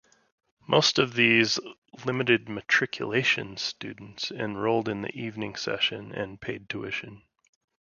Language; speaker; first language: English; native; English